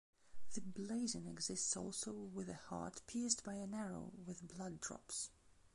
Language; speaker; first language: English; non-native, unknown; Belarusian